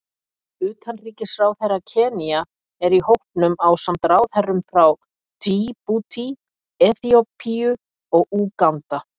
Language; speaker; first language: Icelandic; native; Icelandic